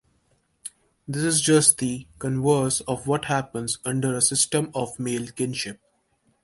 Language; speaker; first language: English; non-native, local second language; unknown